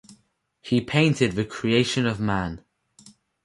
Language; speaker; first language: English; native; English